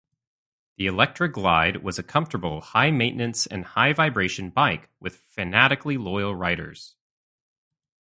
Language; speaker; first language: English; native; English